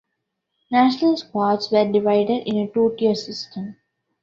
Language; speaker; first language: English; non-native, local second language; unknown